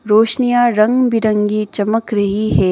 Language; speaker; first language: Hindi; non-native, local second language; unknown